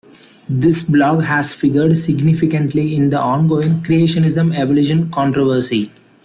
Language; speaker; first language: English; non-native, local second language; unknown